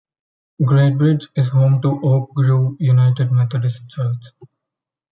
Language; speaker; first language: English; non-native, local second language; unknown